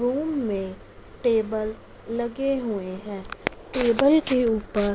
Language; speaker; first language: Hindi; non-native, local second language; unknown